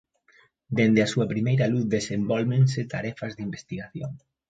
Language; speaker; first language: Galician; native; Galician